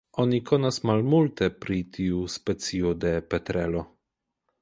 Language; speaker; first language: Esperanto; non-native, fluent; Polish